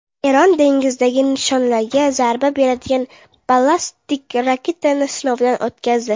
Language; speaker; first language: Uzbek; non-native, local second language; Kara-Kalpak